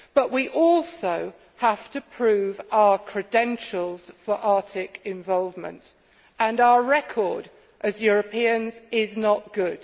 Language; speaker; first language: English; native; English